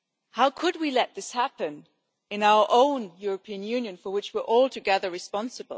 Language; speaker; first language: English; non-native, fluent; German